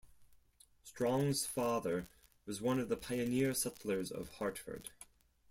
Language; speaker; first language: English; non-native, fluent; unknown